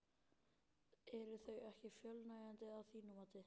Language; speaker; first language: Icelandic; native; Icelandic